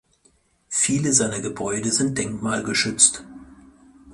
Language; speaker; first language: German; native; German